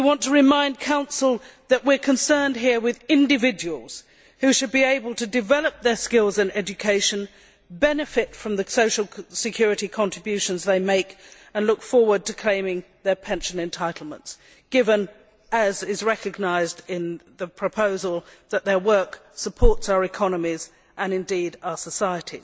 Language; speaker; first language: English; native; English